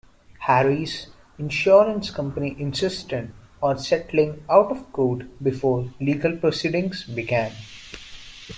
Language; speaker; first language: English; non-native, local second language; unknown